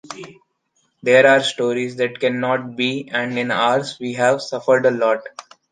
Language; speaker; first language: English; non-native, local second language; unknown